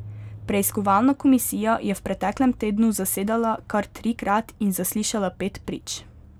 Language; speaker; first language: Slovenian; native; Slovenian